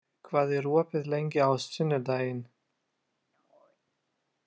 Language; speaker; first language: Icelandic; non-native, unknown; Lithuanian